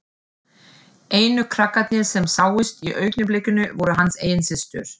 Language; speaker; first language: Icelandic; non-native, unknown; German